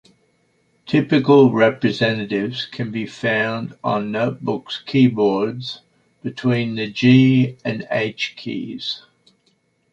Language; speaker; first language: English; native; English